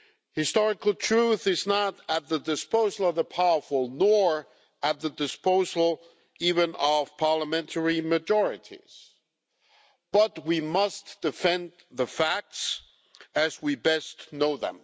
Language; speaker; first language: English; non-native, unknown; German